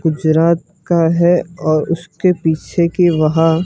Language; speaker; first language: Hindi; non-native, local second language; Gujarati